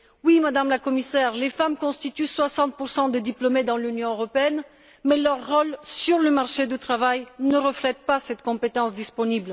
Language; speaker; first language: French; non-native, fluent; Bulgarian